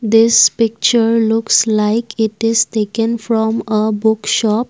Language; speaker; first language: English; non-native, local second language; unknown